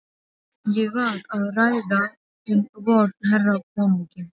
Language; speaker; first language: Icelandic; non-native, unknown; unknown